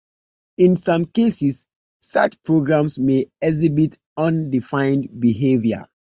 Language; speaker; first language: English; native; English